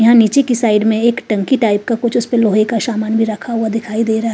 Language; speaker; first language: Hindi; native; Hindi